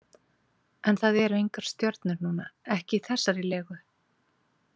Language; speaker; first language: Icelandic; native; Icelandic